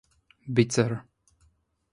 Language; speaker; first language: English; non-native, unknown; Polish